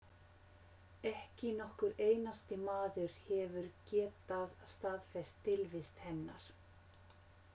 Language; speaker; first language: Icelandic; non-native, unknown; Finnish